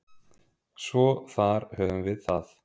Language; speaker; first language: Icelandic; native; Icelandic